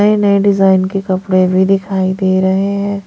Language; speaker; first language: Hindi; non-native, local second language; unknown